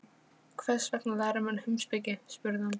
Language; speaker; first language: Icelandic; non-native, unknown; Polish